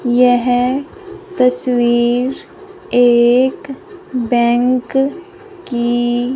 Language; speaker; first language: Hindi; non-native, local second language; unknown